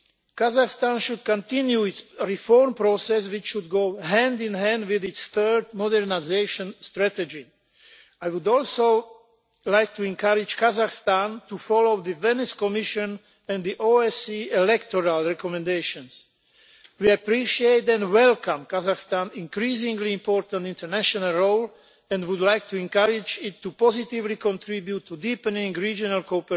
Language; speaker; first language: English; non-native, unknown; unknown